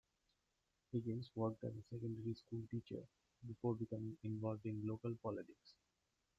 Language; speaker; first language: English; non-native, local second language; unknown